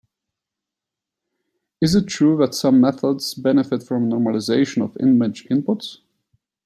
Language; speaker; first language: English; non-native, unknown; German